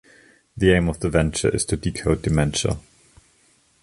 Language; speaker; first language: English; non-native, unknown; German